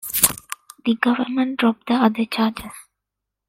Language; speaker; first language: English; non-native, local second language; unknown